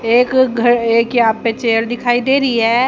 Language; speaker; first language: Hindi; native; Hindi